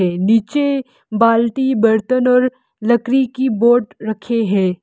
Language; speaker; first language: Hindi; non-native, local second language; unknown